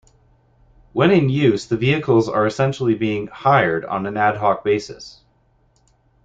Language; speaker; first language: English; native; English